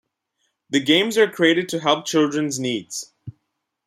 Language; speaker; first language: English; non-native, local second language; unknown